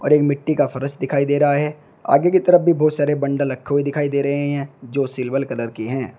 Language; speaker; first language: Hindi; native; Hindi